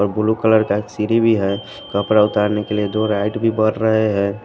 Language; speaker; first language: Hindi; non-native, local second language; Bhojpuri